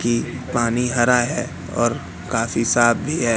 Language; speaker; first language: Hindi; native; Hindi